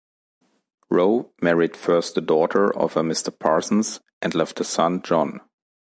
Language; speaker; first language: English; non-native, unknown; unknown